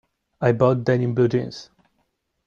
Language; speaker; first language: English; non-native, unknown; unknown